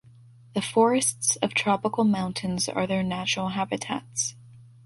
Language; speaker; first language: English; native; English